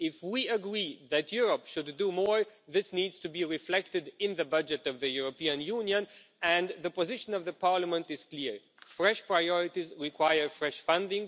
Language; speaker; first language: English; non-native, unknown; Romanian